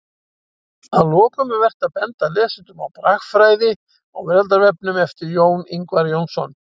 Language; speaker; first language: Icelandic; native; Icelandic